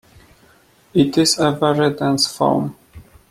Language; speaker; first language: English; non-native, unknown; Polish